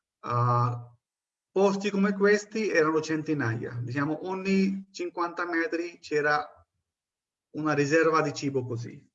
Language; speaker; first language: Italian; non-native, fluent; Punjabi